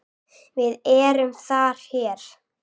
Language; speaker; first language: Icelandic; native; Icelandic